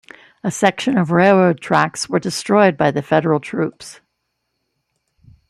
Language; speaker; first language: English; native; English